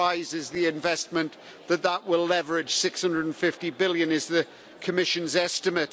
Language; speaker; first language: English; native; English